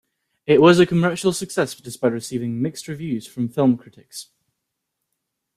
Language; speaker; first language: English; native; English